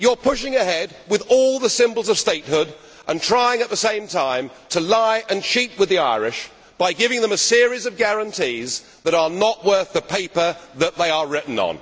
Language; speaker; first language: English; native; English